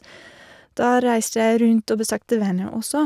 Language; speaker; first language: Norwegian; non-native, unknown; English